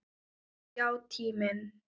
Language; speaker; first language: Icelandic; non-native, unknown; Thai